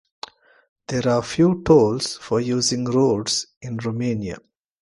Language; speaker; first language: English; non-native, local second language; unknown